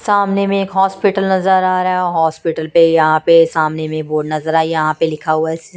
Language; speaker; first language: Hindi; non-native, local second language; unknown